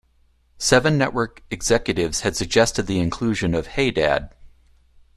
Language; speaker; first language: English; native; English